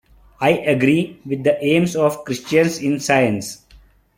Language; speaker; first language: English; non-native, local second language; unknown